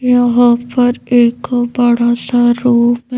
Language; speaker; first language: Hindi; native; Hindi